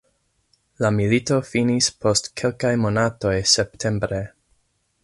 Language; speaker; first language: Esperanto; non-native, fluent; English